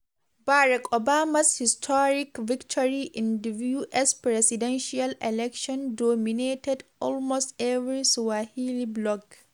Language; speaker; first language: English; non-native, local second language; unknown